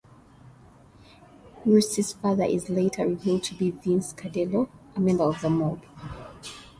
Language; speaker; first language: English; native; English